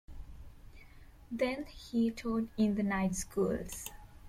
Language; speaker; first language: English; non-native, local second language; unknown